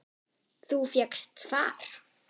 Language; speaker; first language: Icelandic; non-native, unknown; German